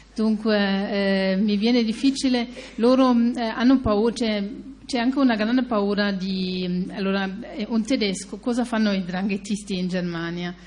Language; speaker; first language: Italian; non-native, fluent; German